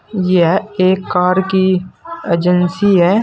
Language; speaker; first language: Hindi; native; Hindi